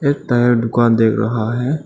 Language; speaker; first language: Hindi; non-native, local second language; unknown